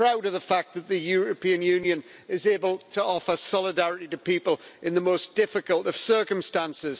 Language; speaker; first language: English; native; English